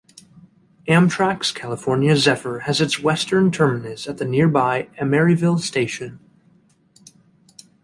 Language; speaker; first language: English; native; English